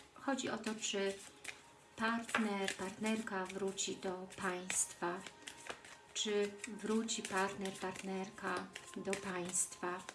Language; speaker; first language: Polish; early bilingual, heritage; Polish